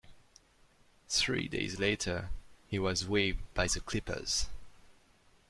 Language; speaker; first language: English; non-native, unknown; French